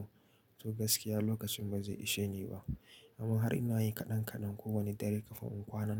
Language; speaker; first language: Hausa; native; Hausa